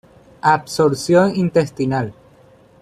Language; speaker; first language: Spanish; native; Spanish